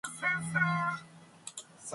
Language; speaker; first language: English; non-native, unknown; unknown